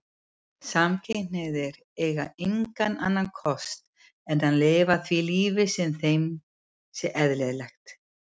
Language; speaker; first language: Icelandic; native; Icelandic